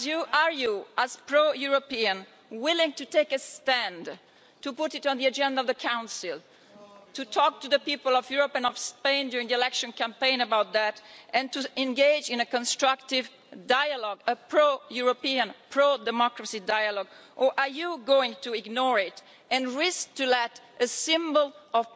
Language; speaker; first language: English; non-native, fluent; Italian